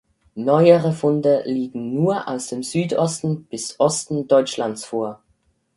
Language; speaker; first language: German; native; German